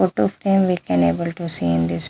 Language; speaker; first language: English; non-native, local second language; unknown